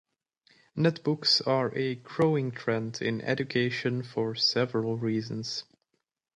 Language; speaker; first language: English; native; English